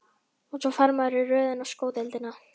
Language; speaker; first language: Icelandic; native; Icelandic